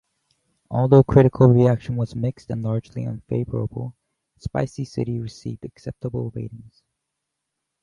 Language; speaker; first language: English; native; English